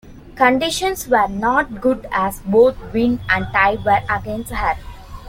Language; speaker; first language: English; non-native, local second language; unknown